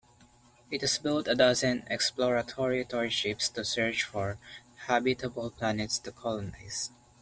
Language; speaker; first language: English; non-native, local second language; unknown